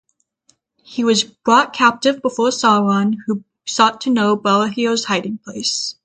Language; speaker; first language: English; native; English